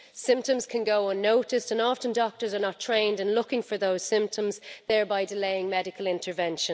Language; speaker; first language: English; native; English